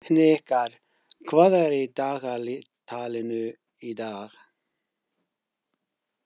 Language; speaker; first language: Icelandic; non-native, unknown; English